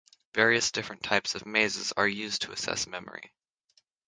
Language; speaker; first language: English; native; English